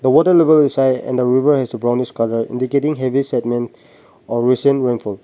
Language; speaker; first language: English; non-native, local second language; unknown